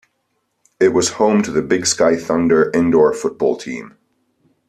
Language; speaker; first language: English; native; English